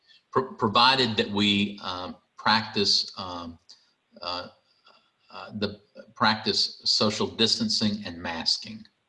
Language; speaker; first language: English; native; English